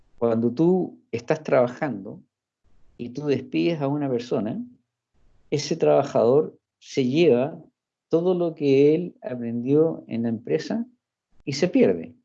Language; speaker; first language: Spanish; early bilingual, heritage; Spanish